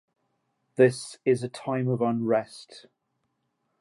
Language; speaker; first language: English; native; English